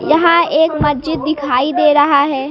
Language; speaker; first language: Hindi; native; Hindi